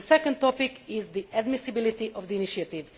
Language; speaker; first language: English; non-native, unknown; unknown